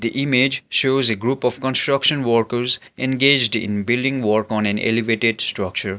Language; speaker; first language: English; non-native, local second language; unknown